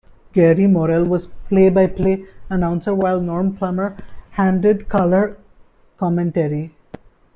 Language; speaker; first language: English; non-native, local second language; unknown